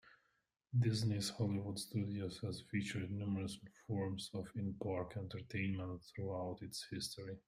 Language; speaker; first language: English; native; English